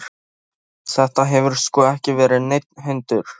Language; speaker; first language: Icelandic; non-native, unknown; Polish